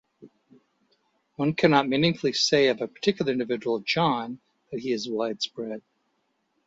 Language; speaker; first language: English; native; English